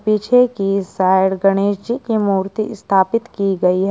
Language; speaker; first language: Hindi; native; Hindi